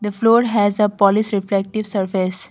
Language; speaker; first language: English; non-native, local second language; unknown